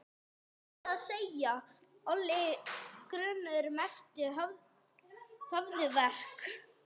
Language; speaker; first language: Icelandic; non-native, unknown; English